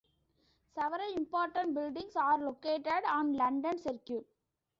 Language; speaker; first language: English; non-native, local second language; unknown